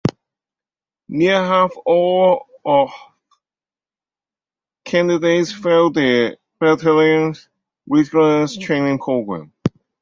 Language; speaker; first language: English; non-native, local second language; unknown